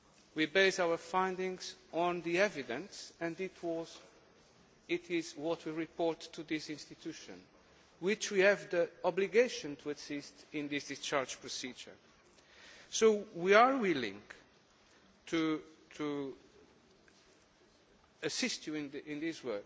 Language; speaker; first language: English; non-native, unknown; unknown